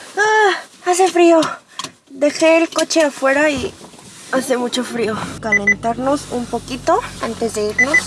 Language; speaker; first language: Spanish; non-native, fluent; Korean